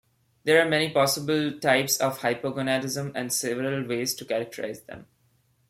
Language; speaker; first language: English; non-native, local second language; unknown